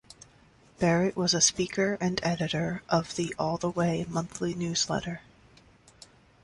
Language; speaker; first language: English; native; English